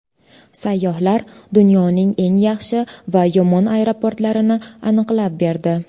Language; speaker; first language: Uzbek; native; Uzbek